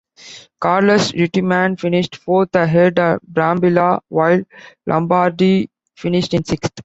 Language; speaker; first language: English; non-native, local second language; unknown